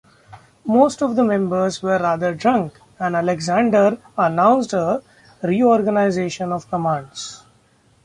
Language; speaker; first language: English; non-native, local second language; Marathi